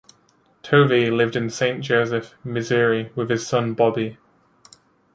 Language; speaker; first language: English; native; English